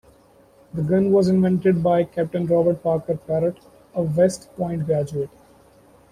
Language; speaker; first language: English; non-native, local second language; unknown